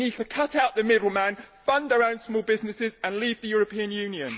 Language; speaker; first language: English; native; English